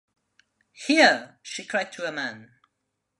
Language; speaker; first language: English; non-native, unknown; Spanish